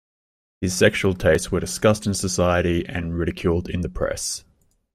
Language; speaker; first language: English; native; English